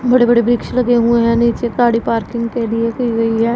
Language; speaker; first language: Hindi; non-native, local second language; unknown